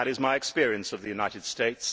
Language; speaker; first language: English; native; English